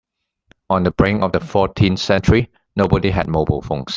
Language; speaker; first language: English; non-native, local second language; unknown